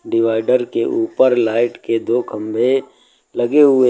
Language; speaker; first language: Hindi; native; Hindi